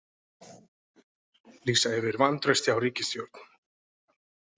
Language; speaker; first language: Icelandic; native; Icelandic